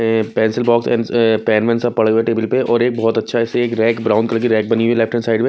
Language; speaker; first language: Hindi; non-native, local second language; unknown